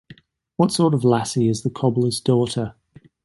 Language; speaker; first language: English; native; English